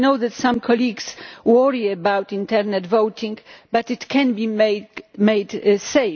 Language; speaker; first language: English; non-native, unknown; Polish